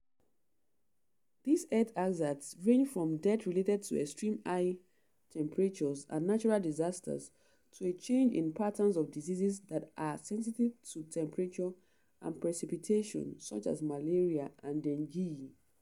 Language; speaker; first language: English; non-native, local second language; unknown